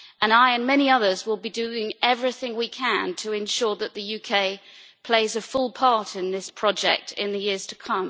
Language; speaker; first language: English; native; English